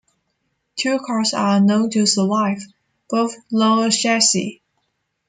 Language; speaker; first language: English; non-native, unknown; Chinese